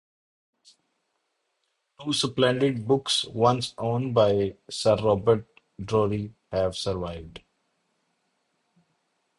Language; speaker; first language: English; non-native, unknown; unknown